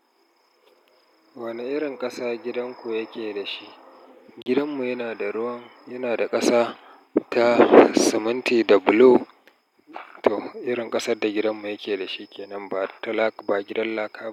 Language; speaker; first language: Hausa; native; Hausa